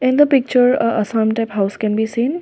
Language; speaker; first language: English; non-native, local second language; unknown